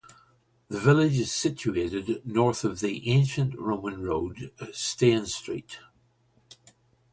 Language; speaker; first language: English; native; English